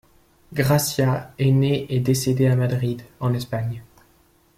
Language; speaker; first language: French; native; French